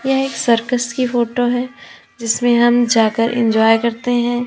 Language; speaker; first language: Hindi; native; Hindi